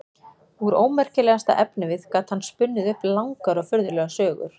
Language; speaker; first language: Icelandic; native; Icelandic